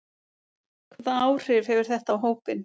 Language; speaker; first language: Icelandic; native; Icelandic